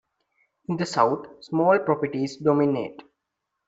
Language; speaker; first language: English; non-native, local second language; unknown